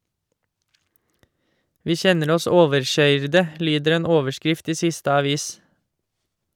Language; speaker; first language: Norwegian; native; Norwegian